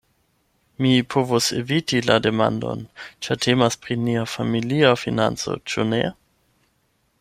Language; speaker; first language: Esperanto; non-native, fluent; German